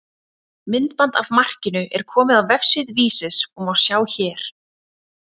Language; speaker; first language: Icelandic; native; Icelandic